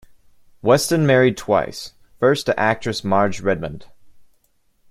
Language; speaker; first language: English; native; English